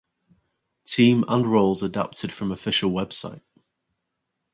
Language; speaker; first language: English; native; English